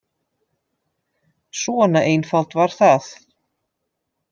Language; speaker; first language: Icelandic; non-native, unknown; Dutch